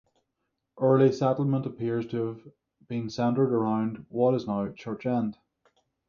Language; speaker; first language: English; native; English